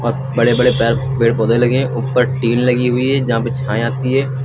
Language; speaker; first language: Hindi; native; Hindi